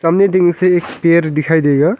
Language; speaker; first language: Hindi; non-native, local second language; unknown